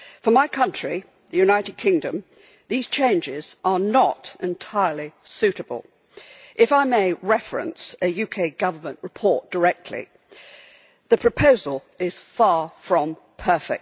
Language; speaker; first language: English; native; English